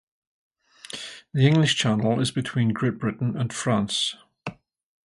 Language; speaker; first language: English; native; English